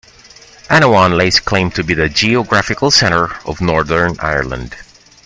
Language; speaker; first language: English; non-native, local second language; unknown